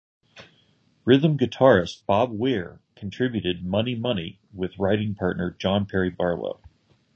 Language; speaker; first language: English; native; English